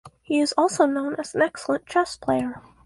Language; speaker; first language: English; native; English